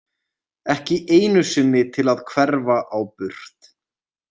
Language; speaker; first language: Icelandic; native; Icelandic